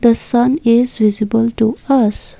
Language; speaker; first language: English; non-native, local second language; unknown